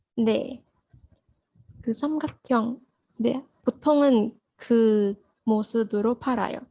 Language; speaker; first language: Korean; non-native, learner; Malay